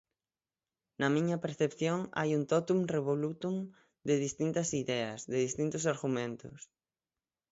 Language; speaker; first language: Galician; native; Galician